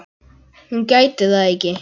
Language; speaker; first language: Icelandic; native; Icelandic